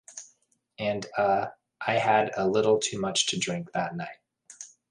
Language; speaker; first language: English; native; English